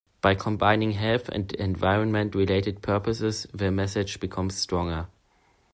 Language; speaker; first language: English; non-native, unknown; German